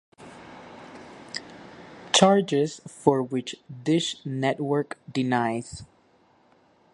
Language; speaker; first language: English; native; English